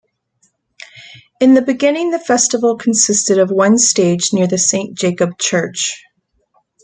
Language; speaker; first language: English; native; English